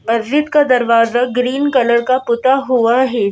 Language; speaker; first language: Hindi; native; Hindi